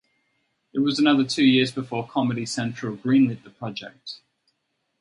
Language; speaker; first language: English; native; English